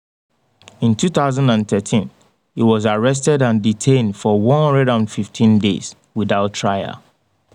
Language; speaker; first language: English; non-native, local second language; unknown